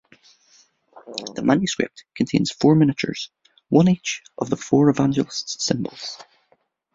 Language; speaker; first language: English; native; English